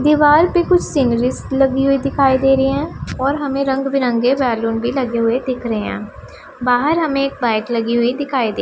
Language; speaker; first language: Hindi; non-native, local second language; Punjabi